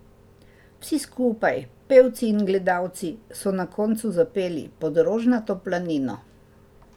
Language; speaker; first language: Slovenian; native; Slovenian